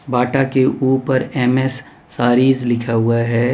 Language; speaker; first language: Hindi; non-native, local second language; Gujarati